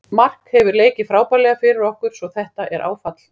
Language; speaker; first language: Icelandic; native; Icelandic